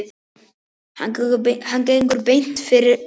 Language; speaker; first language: Icelandic; non-native, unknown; Polish